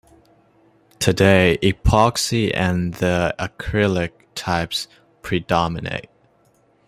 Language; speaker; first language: English; non-native, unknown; Chinese